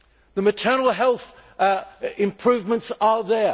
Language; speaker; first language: English; native; English